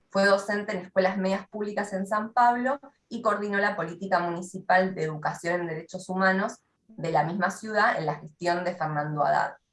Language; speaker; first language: Spanish; native; Spanish